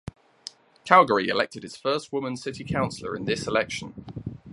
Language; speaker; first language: English; native; English